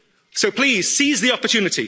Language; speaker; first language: English; native; English